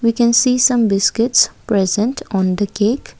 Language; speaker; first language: English; non-native, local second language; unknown